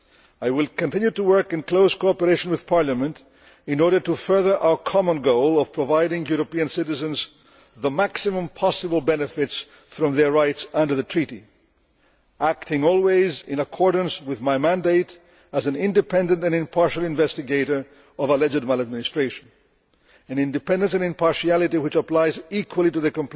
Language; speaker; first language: English; non-native, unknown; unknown